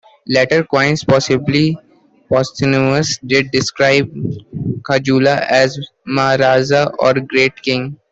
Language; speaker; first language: English; native; English